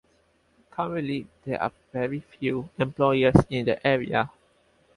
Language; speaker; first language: English; non-native, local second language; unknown